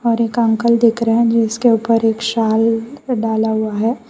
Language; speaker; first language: Hindi; non-native, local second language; Gujarati